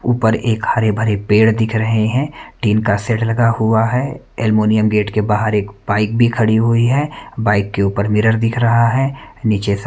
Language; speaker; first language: Hindi; native; Hindi